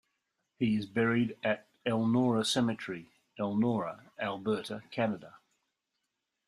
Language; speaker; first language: English; native; English